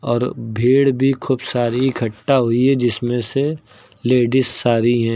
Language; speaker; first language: Hindi; native; Hindi